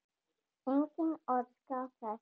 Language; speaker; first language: Icelandic; non-native, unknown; German